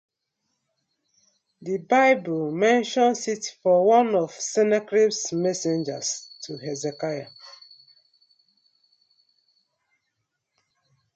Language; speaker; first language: English; non-native, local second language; Nigerian Pidgin